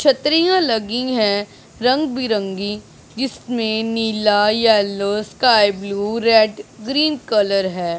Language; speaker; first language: Hindi; non-native, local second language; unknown